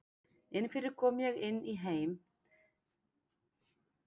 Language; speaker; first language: Icelandic; native; Icelandic